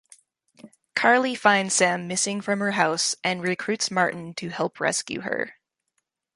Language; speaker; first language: English; native; English